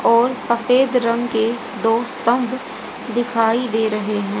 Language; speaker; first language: Hindi; native; Hindi